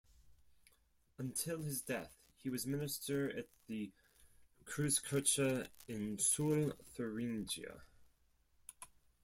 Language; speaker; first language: English; non-native, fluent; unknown